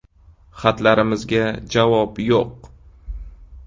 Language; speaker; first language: Uzbek; native; Uzbek